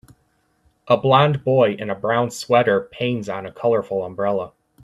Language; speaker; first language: English; native; English